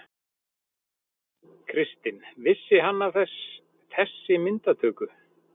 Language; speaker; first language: Icelandic; native; Icelandic